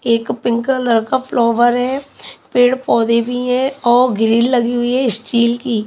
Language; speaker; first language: Hindi; non-native, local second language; Punjabi